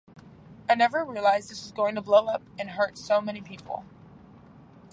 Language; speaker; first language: English; native; English